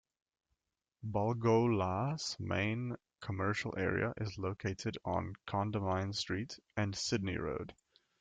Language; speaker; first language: English; native; English